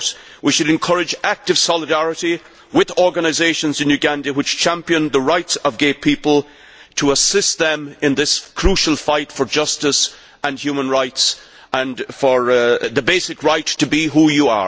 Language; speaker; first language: English; native; English